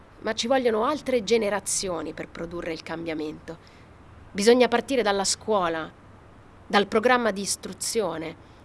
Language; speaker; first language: Italian; non-native, fluent; Arabic